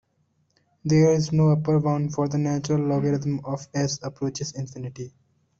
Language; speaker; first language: English; non-native, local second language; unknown